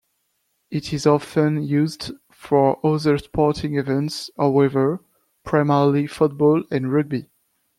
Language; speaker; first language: English; non-native, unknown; French